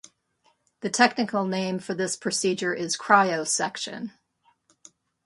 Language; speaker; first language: English; native; English